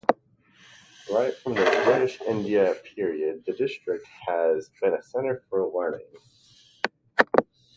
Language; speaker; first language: English; native; English